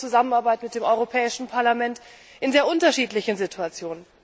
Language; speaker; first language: German; native; German